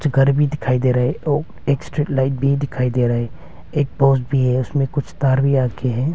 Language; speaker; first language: Hindi; non-native, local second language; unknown